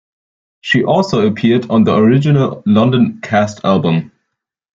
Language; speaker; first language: English; non-native, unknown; German